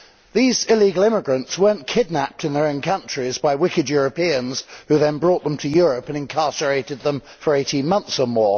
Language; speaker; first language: English; native; English